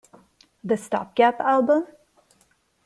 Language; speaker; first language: English; non-native, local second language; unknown